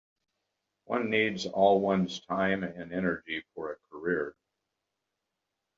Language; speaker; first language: English; native; English